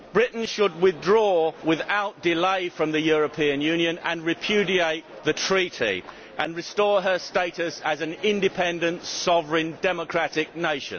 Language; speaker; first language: English; native; English